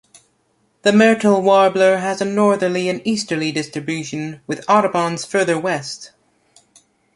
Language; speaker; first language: English; native; English